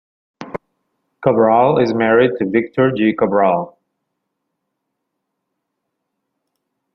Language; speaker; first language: English; non-native, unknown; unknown